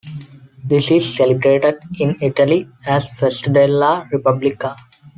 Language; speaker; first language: English; non-native, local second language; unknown